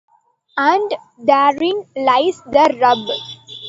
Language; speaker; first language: English; non-native, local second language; Tamil